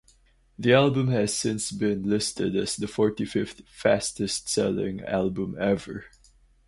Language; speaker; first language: English; non-native, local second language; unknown